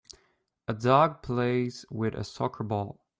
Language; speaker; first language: English; native; English